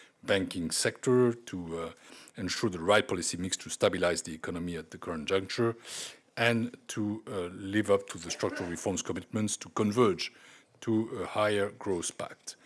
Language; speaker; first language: English; non-native, fluent; French